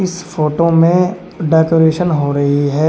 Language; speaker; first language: Hindi; native; Hindi